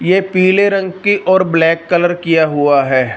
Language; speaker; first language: Hindi; non-native, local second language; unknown